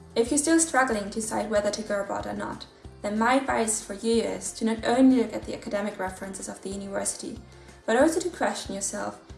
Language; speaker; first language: English; non-native, fluent; German